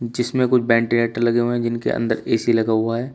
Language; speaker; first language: Hindi; native; Hindi